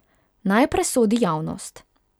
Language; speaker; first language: Slovenian; non-native, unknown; Hungarian